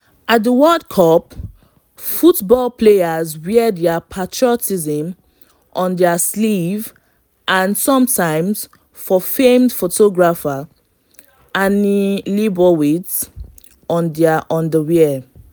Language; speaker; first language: English; non-native, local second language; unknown